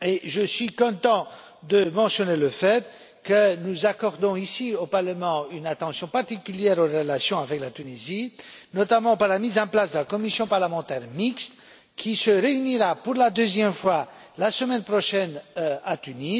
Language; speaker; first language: French; non-native, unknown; Romanian